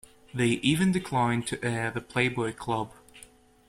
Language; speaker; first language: English; native; English